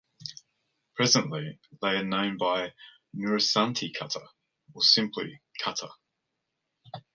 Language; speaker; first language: English; native; English